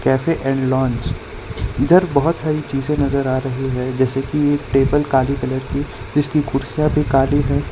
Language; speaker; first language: Hindi; non-native, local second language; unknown